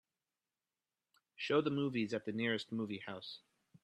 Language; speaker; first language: English; native; English